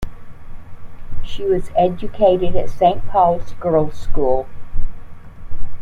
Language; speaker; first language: English; native; English